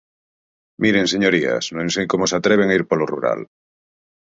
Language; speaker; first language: Galician; native; Galician